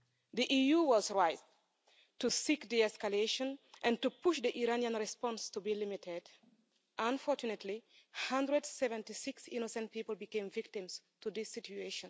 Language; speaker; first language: English; non-native, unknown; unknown